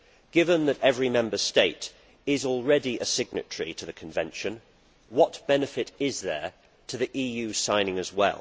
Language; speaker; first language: English; native; English